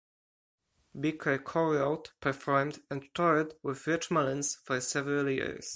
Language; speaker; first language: English; non-native, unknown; Polish